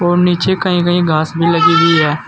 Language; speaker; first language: Hindi; native; Hindi